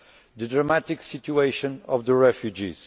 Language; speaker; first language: English; non-native, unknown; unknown